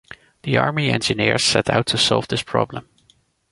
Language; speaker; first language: English; non-native, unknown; Dutch